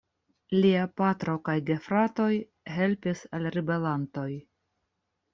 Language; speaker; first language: Esperanto; non-native, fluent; Russian